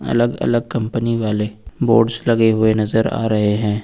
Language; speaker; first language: Hindi; native; Hindi